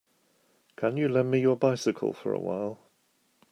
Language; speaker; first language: English; native; English